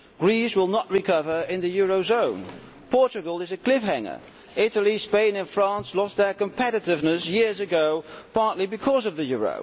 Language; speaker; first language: English; non-native, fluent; Dutch